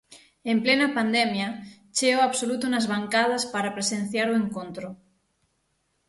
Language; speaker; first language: Galician; native; Galician